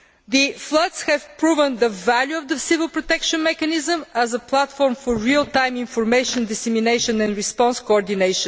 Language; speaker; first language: English; non-native, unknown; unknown